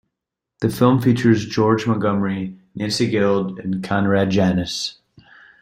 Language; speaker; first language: English; native; English